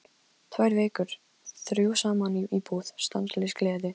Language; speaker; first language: Icelandic; non-native, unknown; Polish